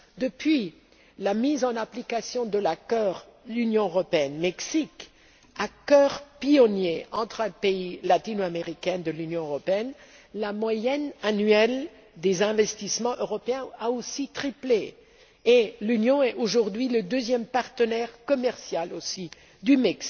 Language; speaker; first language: French; non-native, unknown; German